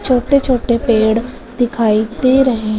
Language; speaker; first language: Hindi; non-native, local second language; Punjabi